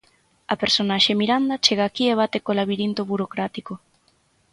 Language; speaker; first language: Galician; native; Galician